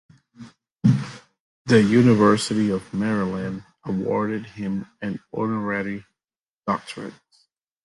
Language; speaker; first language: English; native; English